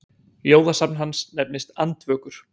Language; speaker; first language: Icelandic; native; Icelandic